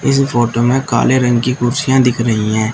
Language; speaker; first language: Hindi; native; Hindi